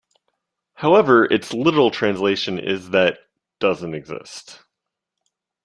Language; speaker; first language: English; native; English